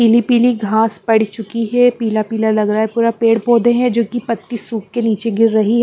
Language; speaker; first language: Hindi; non-native, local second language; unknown